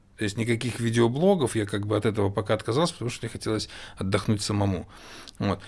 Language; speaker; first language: Russian; native; Russian